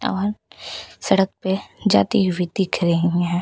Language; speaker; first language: Hindi; native; Hindi